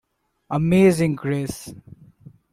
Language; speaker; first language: English; non-native, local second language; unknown